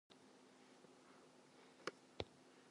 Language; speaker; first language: English; non-native, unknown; Japanese